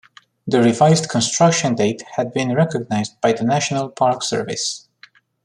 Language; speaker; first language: English; non-native, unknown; Romanian